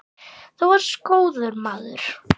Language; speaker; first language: Icelandic; native; Icelandic